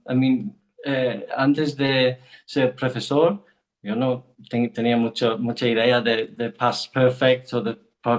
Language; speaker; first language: Spanish; non-native, fluent; English